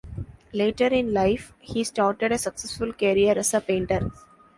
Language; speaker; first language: English; non-native, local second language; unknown